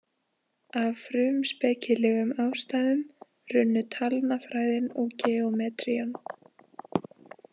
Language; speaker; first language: Icelandic; native; Icelandic